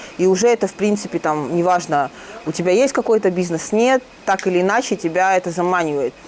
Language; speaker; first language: Russian; native; Russian